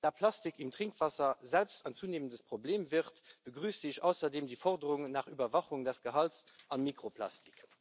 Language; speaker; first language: German; non-native, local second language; Luxembourgish